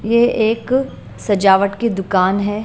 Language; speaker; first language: Hindi; non-native, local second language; Punjabi